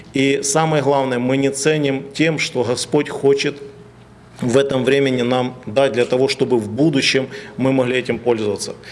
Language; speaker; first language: Russian; non-native, local second language; Ukrainian